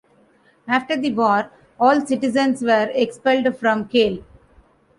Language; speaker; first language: English; non-native, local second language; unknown